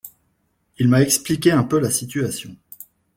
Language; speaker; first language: French; non-native, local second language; Malagasy